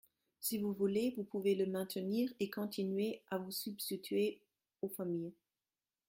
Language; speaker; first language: French; non-native, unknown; German